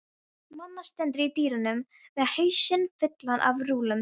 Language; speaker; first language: Icelandic; non-native, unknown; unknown